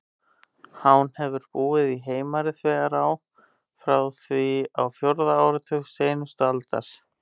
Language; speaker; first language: Icelandic; native; Icelandic